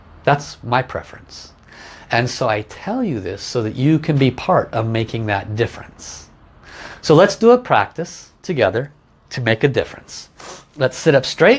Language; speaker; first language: English; native; English